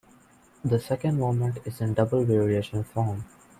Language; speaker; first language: English; non-native, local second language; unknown